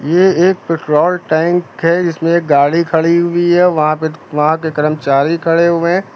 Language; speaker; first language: Hindi; native; Hindi